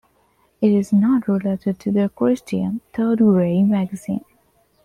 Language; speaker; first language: English; non-native, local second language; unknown